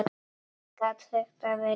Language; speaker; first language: Icelandic; non-native, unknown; Polish